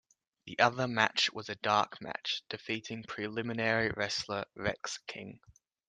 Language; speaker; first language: English; native; English